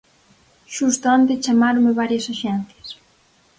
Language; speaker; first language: Galician; native; Galician